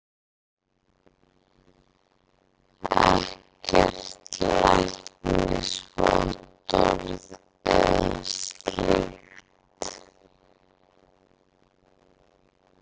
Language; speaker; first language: Icelandic; native; Icelandic